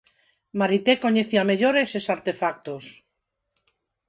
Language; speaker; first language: Galician; non-native, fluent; Spanish